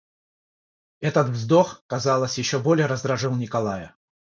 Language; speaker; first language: Russian; non-native, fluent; Georgian